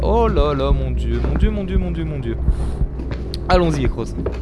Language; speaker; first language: French; native; French